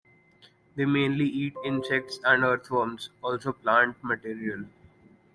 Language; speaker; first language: English; non-native, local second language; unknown